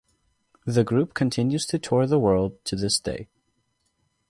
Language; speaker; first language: English; native; English